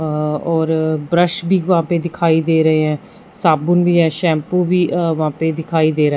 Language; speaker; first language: Hindi; non-native, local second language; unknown